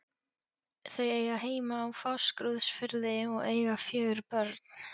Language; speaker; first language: Icelandic; non-native, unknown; Polish